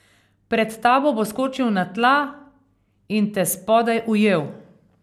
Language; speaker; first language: Slovenian; native; Slovenian